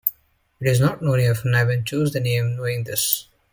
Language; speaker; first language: English; native; English